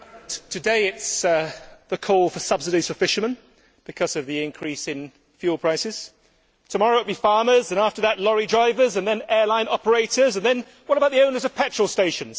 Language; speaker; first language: English; native; English